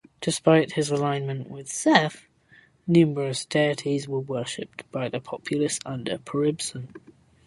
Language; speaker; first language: English; native; English